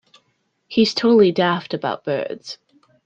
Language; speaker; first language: English; native; English